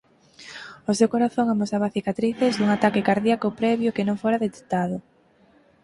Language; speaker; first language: Galician; native; Galician